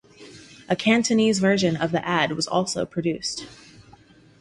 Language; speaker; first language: English; native; English